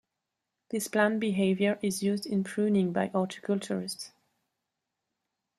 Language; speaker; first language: English; non-native, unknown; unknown